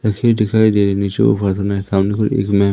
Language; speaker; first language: Hindi; native; Hindi